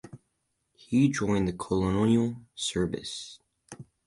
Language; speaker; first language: English; native; English